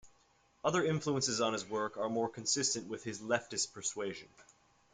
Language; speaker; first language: English; native; English